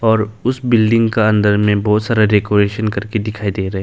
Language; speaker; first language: Hindi; non-native, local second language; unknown